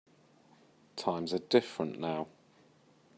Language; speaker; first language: English; native; English